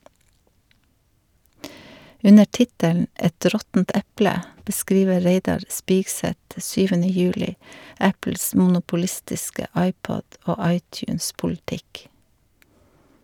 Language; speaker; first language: Norwegian; native; Norwegian